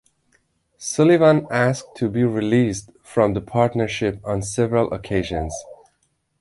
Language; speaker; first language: English; non-native, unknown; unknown